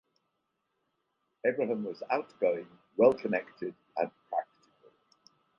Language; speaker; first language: English; native; English